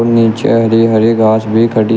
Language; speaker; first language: Hindi; native; Hindi